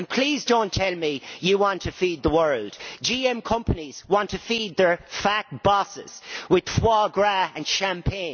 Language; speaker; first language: English; native; English